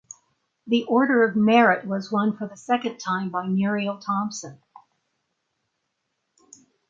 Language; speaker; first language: English; native; English